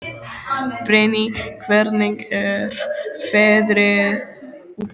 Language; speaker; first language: Icelandic; native; Icelandic